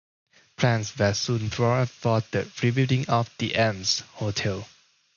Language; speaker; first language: English; non-native, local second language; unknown